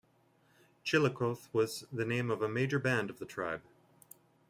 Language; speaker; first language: English; native; English